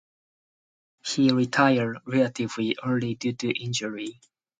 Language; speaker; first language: English; non-native, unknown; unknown